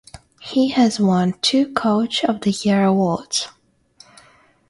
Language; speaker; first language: English; non-native, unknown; Russian